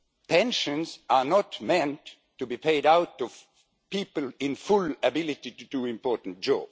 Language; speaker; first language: English; non-native, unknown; Estonian